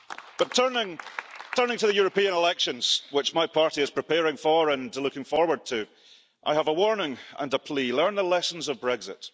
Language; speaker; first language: English; early bilingual, heritage; English